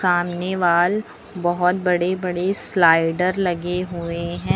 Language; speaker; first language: Hindi; native; Hindi